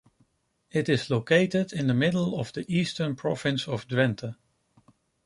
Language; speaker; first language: English; non-native, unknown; Dutch